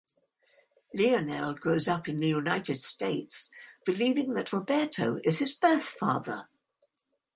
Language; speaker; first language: English; native; English